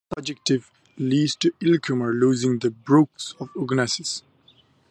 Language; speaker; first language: English; non-native, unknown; Pashto